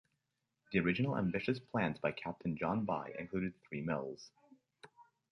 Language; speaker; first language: English; native; English